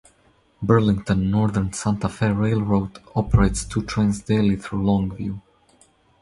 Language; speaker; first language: English; non-native, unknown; Croatian